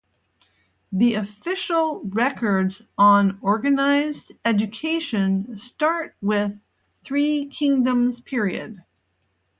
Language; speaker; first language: English; native; English